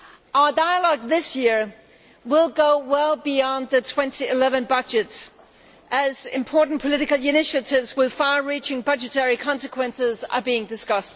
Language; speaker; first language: English; non-native, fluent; Danish